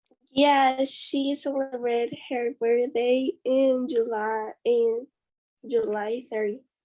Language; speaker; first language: English; non-native, learner; Spanish